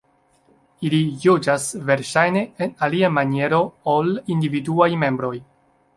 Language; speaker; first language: Esperanto; non-native, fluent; Chinese